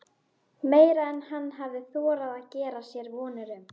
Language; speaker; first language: Icelandic; native; Icelandic